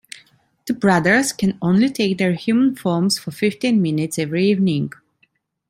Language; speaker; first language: English; non-native, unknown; Italian